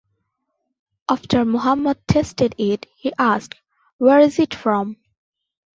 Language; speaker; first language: English; non-native, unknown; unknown